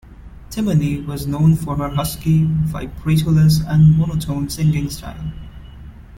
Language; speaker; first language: English; non-native, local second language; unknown